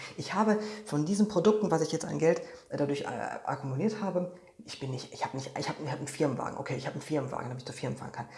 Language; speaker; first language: German; non-native, fluent; Polish